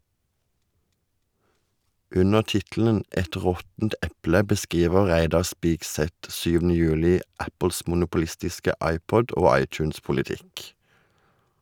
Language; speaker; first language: Norwegian; native; Norwegian